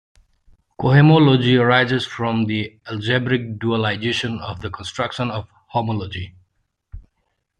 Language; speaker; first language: English; native; English